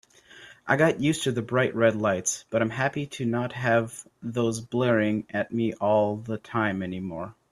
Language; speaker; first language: English; native; English